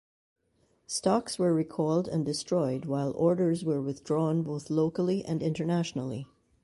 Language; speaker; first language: English; native; English